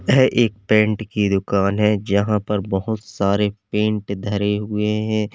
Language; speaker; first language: Hindi; native; Hindi